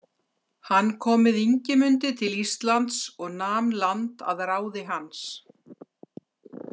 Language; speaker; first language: Icelandic; native; Icelandic